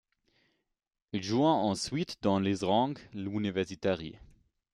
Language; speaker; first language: French; non-native, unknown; German